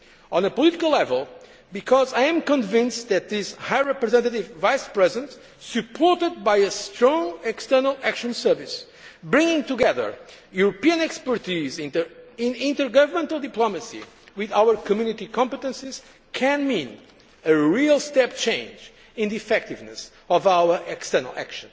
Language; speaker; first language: English; non-native, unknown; Portuguese